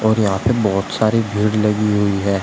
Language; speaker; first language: Hindi; native; Hindi